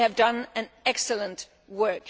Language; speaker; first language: English; non-native, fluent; Danish